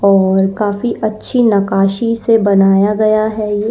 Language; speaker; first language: Hindi; native; Hindi